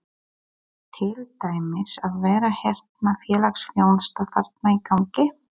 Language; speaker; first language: Icelandic; non-native, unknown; Polish